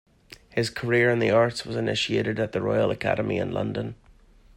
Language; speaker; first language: English; native; English